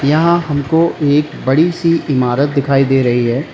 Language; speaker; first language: Hindi; native; Hindi